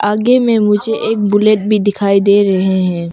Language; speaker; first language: Hindi; early bilingual, other home language; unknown